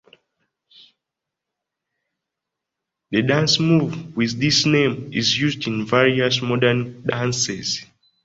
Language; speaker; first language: English; non-native, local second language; Ganda